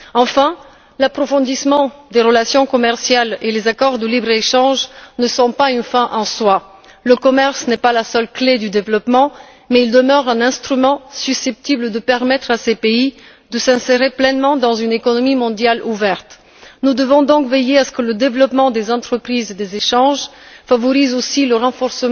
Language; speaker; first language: French; non-native, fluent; Bulgarian